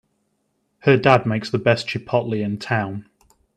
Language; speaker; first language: English; native; English